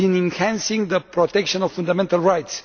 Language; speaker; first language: English; non-native, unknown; Romanian